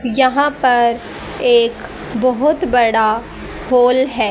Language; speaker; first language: Hindi; native; Hindi